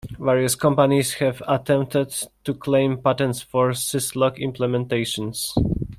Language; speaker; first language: English; non-native, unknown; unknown